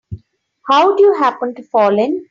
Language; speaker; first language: English; non-native, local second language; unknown